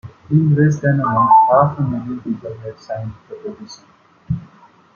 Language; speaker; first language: English; non-native, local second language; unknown